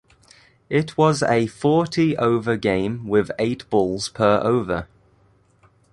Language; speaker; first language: English; native; English